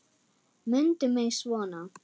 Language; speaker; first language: Icelandic; non-native, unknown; German